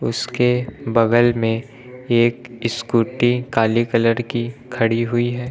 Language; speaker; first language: Hindi; native; Hindi